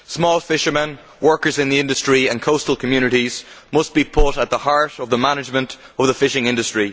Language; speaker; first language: English; native; English